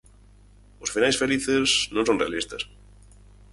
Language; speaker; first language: Galician; native; Galician